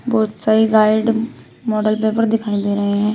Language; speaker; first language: Hindi; native; Hindi